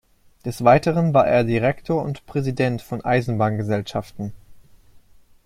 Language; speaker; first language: German; native; German